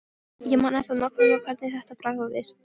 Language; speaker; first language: Icelandic; non-native, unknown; Polish